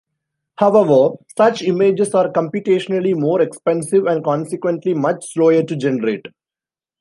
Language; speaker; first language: English; non-native, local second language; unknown